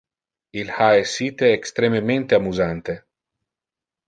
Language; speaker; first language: Interlingua; non-native, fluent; Italian